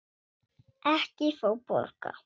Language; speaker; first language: Icelandic; non-native, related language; Swedish